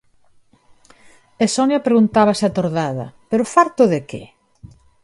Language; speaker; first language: Galician; non-native, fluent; Spanish